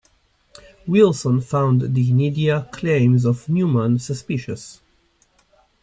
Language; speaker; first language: English; native; English